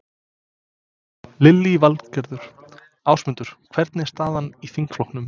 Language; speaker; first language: Icelandic; non-native, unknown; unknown